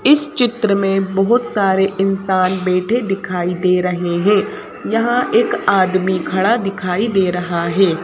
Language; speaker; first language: Hindi; native; Hindi